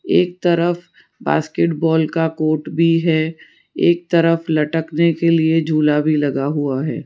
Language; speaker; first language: Hindi; non-native, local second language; Gujarati